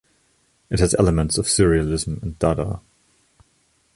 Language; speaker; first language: English; non-native, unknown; German